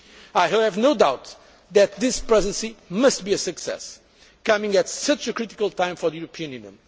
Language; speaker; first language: English; non-native, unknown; Portuguese